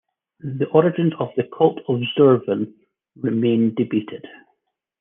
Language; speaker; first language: English; native; English